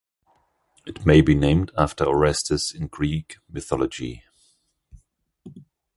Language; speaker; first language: English; non-native, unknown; German